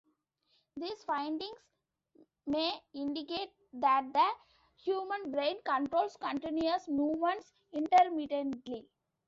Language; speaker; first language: English; non-native, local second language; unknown